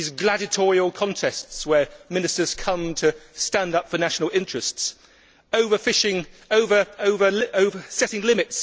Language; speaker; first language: English; native; English